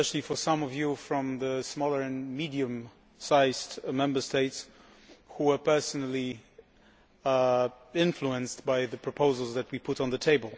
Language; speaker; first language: English; non-native, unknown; Polish